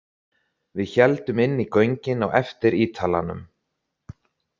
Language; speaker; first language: Icelandic; native; Icelandic